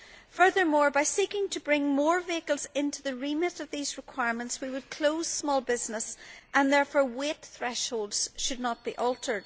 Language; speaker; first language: English; native; English